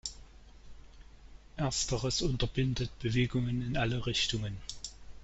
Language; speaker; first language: German; native; German